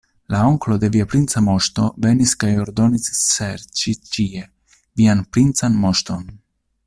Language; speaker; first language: Esperanto; non-native, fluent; Italian